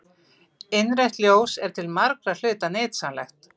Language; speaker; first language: Icelandic; native; Icelandic